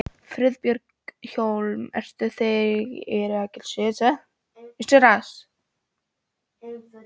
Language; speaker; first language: Icelandic; non-native, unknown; Polish